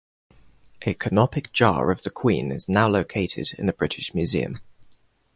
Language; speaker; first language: English; non-native, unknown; Spanish